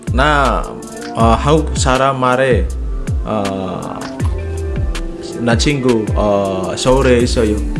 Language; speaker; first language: Korean; non-native, learner; Indonesian